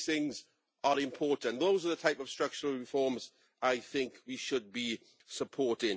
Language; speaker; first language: English; native; English